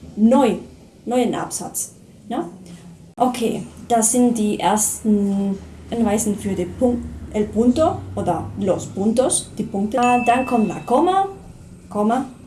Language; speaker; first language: German; non-native, fluent; Spanish